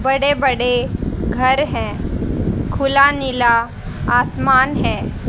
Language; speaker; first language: Hindi; native; Hindi